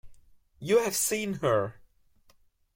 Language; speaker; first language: English; non-native, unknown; German